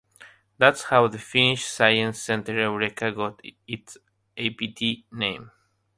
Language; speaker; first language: English; non-native, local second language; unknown